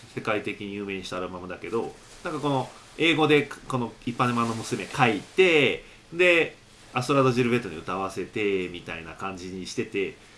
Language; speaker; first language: Japanese; native; Japanese